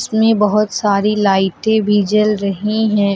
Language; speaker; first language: Hindi; native; Hindi